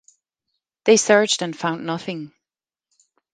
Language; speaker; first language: English; non-native, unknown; German